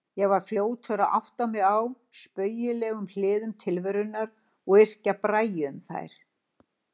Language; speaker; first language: Icelandic; native; Icelandic